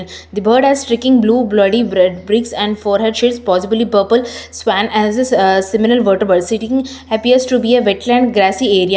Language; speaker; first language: English; non-native, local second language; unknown